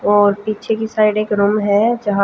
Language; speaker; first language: Hindi; native; Hindi